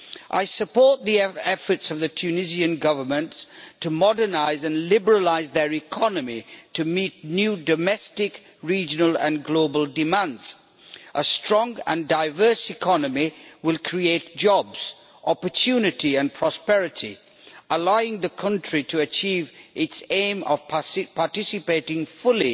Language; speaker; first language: English; native; English